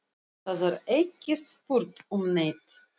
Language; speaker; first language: Icelandic; non-native, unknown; Russian